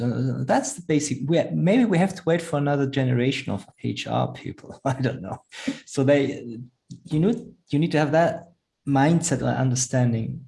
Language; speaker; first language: English; non-native, fluent; German